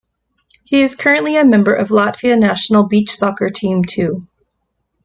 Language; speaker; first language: English; native; English